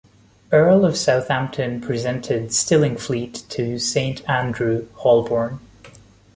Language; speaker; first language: English; non-native, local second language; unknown